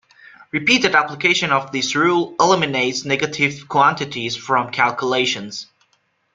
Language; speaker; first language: English; non-native, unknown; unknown